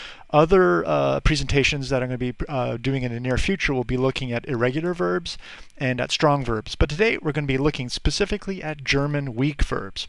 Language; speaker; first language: English; native; English